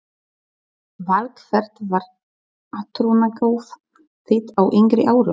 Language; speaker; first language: Icelandic; non-native, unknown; Polish